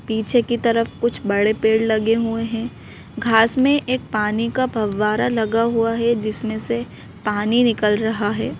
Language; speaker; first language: Hindi; native; Hindi